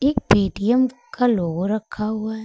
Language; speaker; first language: Hindi; native; Hindi